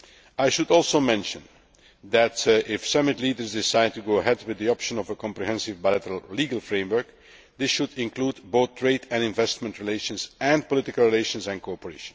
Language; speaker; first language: English; non-native, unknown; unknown